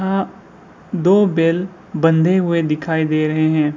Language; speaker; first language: Hindi; non-native, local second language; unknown